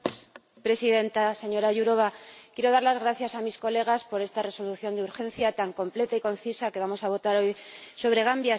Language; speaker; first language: Spanish; native; Spanish